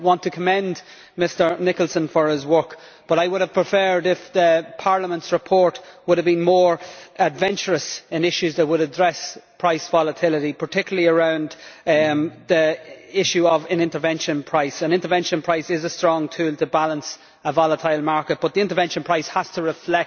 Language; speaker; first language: English; native; English